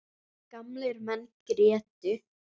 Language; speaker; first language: Icelandic; native; Icelandic